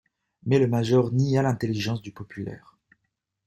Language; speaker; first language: French; native; French